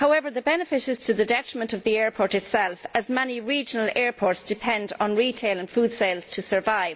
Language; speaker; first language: English; native; English